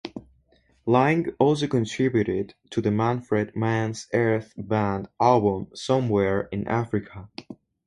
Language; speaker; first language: English; non-native, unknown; Spanish